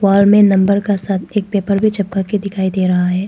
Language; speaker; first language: Hindi; non-native, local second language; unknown